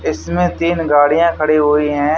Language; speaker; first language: Hindi; native; Hindi